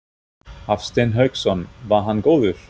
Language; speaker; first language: Icelandic; non-native, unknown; German